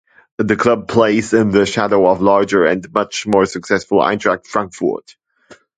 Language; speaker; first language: English; non-native, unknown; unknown